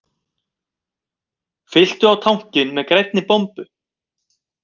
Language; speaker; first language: Icelandic; native; Icelandic